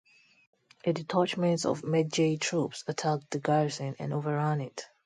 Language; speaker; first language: English; non-native, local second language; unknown